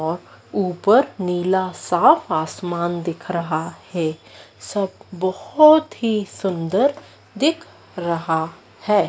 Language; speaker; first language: Hindi; native; Hindi